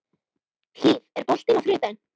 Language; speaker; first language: Icelandic; native; Icelandic